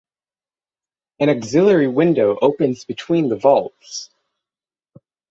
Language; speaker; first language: English; native; English